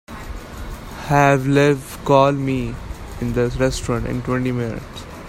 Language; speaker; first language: English; non-native, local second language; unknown